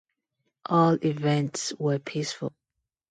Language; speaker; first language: English; non-native, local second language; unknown